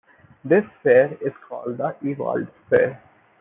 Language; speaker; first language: English; non-native, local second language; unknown